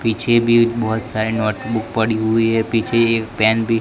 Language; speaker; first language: Hindi; non-native, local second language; Gujarati